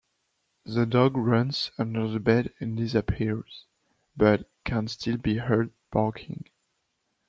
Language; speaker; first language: English; non-native, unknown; French